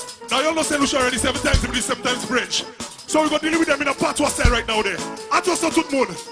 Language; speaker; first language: English; native; English